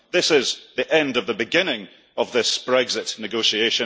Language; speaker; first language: English; early bilingual, heritage; English